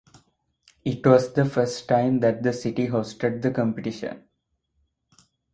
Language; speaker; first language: English; non-native, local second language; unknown